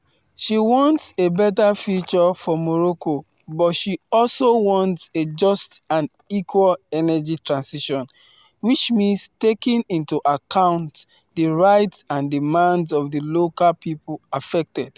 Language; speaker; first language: English; non-native, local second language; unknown